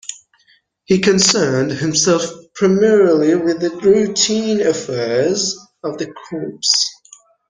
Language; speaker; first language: English; non-native, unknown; Persian